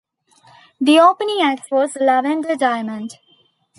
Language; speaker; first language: English; non-native, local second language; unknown